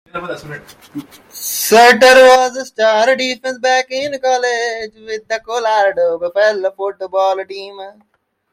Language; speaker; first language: English; non-native, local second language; Assamese